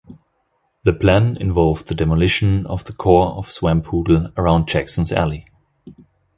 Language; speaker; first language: English; non-native, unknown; German